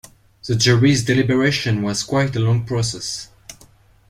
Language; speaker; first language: English; non-native, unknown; French